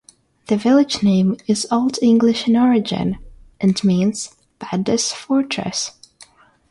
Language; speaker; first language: English; non-native, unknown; Russian